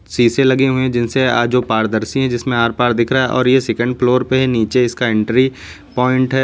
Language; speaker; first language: Hindi; native; Hindi